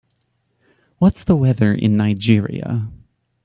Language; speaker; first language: English; native; English